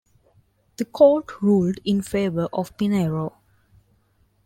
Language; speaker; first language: English; non-native, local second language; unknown